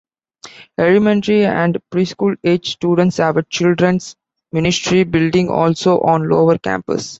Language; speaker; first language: English; non-native, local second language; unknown